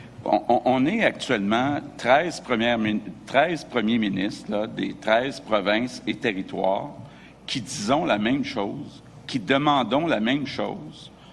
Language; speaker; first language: French; native; French